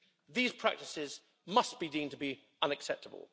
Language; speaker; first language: English; native; English